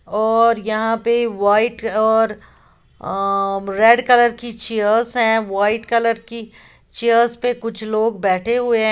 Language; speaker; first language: Hindi; native; Hindi